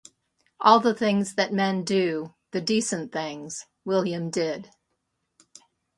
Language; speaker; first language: English; native; English